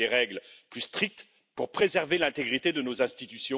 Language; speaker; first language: French; native; French